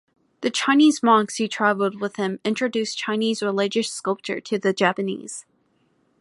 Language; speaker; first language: English; native; English